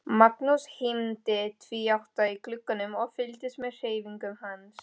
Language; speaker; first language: Icelandic; non-native, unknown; Spanish